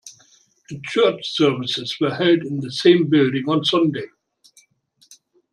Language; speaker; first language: English; non-native, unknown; German